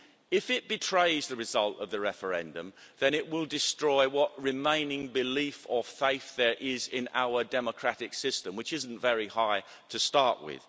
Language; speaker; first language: English; native; English